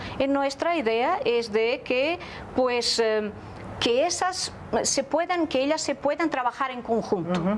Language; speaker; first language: Spanish; non-native, related language; Portuguese